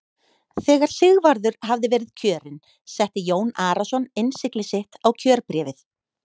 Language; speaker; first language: Icelandic; native; Icelandic